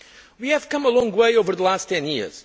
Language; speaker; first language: English; non-native, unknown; Portuguese